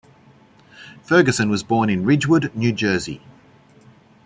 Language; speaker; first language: English; native; English